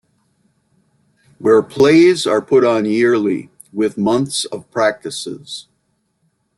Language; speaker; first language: English; native; English